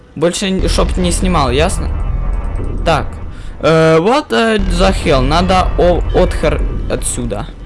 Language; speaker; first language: Russian; native; Russian